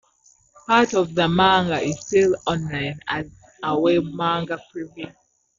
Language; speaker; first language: English; non-native, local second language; Ganda